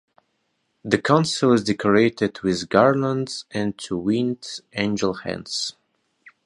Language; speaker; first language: English; non-native, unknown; Russian